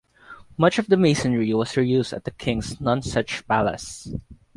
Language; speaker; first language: English; non-native, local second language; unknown